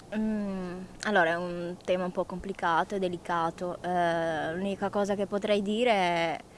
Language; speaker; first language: Italian; non-native, fluent; Portuguese